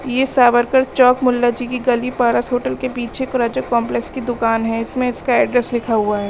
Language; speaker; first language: Hindi; native; Hindi